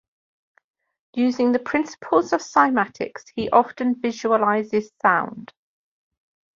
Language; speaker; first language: English; native; English